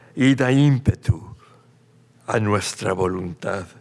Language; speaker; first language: Spanish; early bilingual, heritage; Spanish